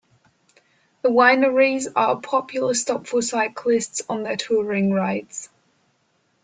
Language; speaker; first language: English; non-native, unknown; German